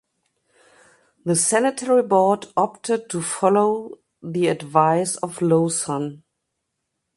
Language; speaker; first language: English; non-native, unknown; German